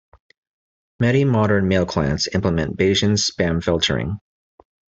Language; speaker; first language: English; native; English